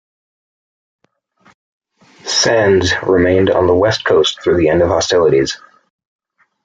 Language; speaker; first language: English; native; English